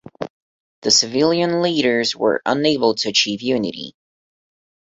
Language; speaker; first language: English; non-native, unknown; Portuguese